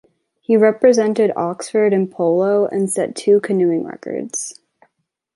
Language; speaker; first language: English; native; English